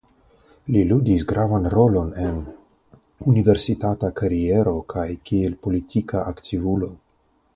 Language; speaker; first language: Esperanto; non-native, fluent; Russian